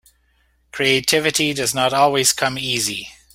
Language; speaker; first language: English; native; English